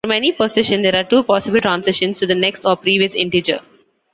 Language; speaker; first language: English; non-native, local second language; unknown